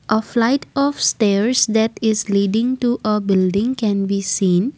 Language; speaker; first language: English; non-native, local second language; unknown